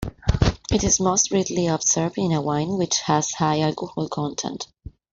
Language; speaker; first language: English; non-native, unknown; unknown